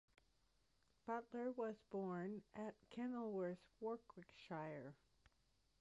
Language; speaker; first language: English; native; English